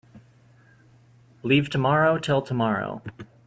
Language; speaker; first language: English; native; English